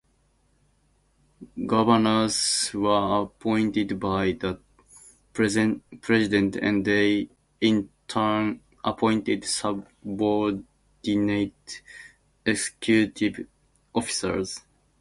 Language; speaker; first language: English; native; English